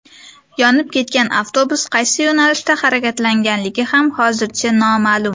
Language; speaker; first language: Uzbek; native; Uzbek